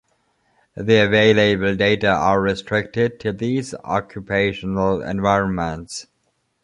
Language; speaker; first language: English; non-native, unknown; German